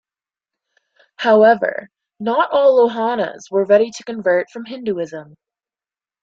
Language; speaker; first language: English; native; English